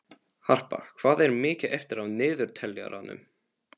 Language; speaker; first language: Icelandic; non-native, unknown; Polish